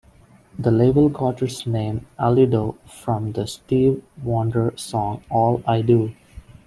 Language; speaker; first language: English; non-native, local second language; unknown